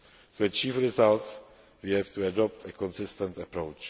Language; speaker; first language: English; non-native, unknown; Czech